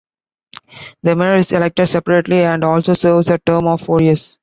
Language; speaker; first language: English; non-native, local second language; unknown